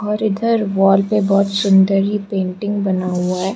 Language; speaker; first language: Hindi; non-native, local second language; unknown